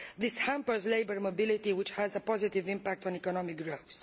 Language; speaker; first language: English; non-native, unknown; Romanian